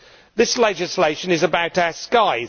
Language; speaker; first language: English; native; English